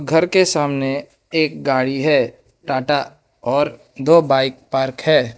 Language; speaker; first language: Hindi; non-native, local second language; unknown